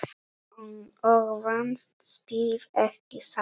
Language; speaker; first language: Icelandic; non-native, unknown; Polish